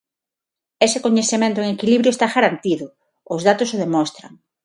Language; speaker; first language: Galician; non-native, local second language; Spanish